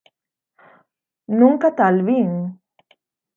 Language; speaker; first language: Galician; native; Galician